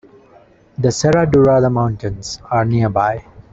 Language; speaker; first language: English; non-native, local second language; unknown